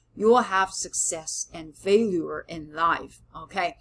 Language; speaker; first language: English; non-native, fluent; Chinese